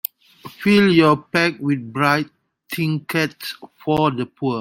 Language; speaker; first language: English; non-native, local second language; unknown